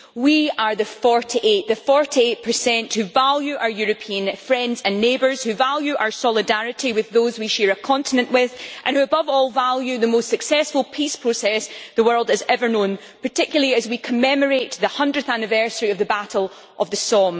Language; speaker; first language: English; native; English